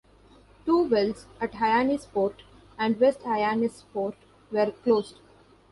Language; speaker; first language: English; non-native, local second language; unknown